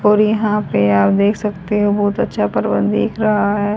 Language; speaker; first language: Hindi; native; Hindi